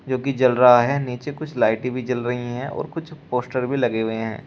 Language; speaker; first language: Hindi; native; Hindi